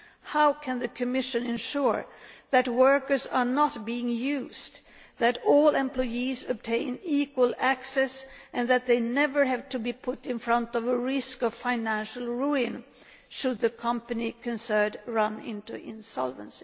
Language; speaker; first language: English; non-native, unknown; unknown